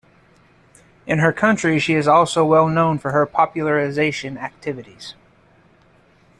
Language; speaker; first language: English; native; English